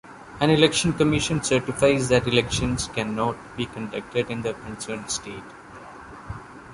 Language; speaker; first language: English; non-native, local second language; Malayalam